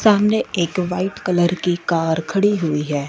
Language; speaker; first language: Hindi; non-native, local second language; Punjabi